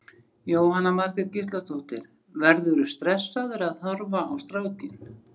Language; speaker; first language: Icelandic; native; Icelandic